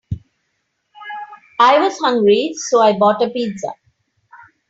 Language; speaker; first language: English; non-native, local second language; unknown